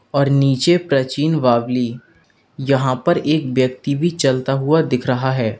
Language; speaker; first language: Hindi; native; Hindi